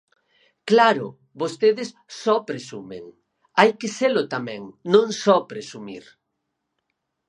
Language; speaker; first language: Galician; native; Galician